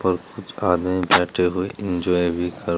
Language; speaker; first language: Hindi; native; Hindi